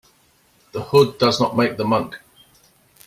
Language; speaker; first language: English; native; English